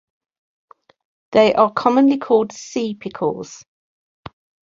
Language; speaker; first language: English; native; English